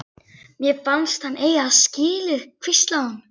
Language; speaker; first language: Icelandic; native; Icelandic